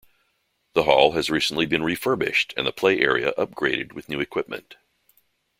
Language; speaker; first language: English; native; English